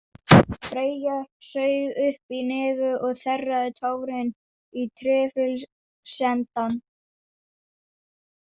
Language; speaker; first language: Icelandic; non-native, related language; Danish